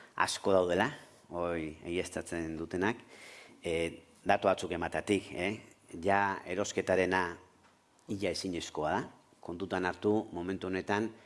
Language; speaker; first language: Basque; native; Basque